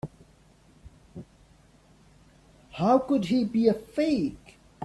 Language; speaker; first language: English; non-native, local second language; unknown